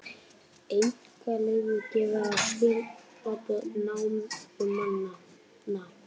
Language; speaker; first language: Icelandic; native; Icelandic